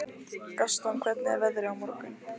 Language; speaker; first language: Icelandic; non-native, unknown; Lithuanian